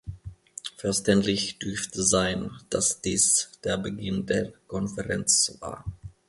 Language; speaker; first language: German; non-native, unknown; Finnish